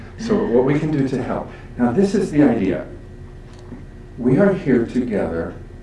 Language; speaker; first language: English; native; English